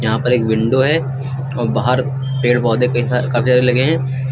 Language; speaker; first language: Hindi; native; Hindi